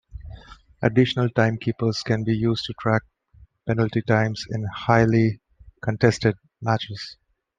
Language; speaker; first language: English; non-native, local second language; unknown